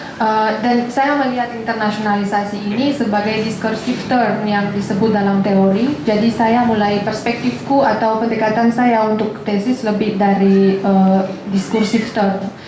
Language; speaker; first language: Indonesian; non-native, fluent; Romanian